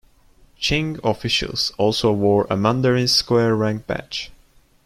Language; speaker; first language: English; non-native, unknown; Turkish